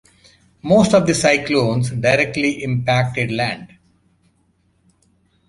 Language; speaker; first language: English; non-native, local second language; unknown